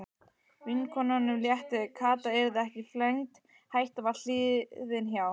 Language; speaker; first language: Icelandic; native; Icelandic